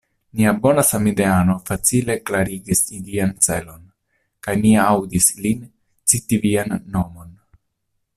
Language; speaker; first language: Esperanto; non-native, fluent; Italian